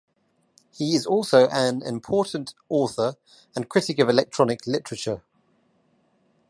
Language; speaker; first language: English; native; English